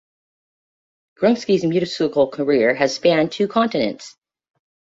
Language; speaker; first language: English; native; English